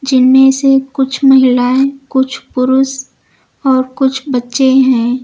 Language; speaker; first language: Hindi; native; Hindi